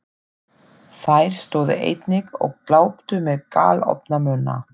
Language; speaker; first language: Icelandic; non-native, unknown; German